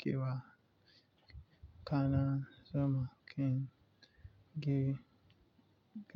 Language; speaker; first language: Hausa; non-native, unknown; Yoruba